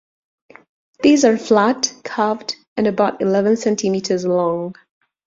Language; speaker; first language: English; native; English